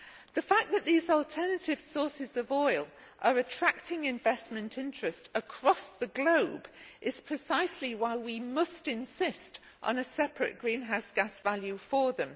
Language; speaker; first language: English; native; English